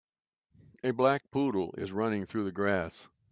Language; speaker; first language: English; native; English